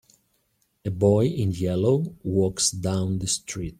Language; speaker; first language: English; native; English